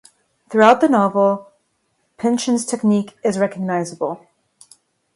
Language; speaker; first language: English; non-native, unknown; Arabic